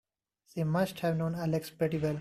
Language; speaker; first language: English; non-native, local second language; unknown